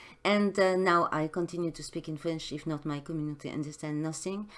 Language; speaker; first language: English; non-native, learner; French